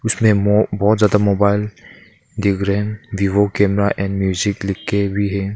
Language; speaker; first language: Hindi; non-native, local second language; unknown